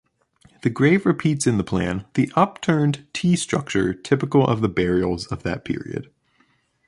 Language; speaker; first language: English; native; English